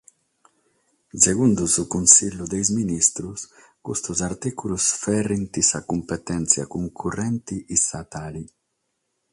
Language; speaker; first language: Sardinian; non-native, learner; Catalan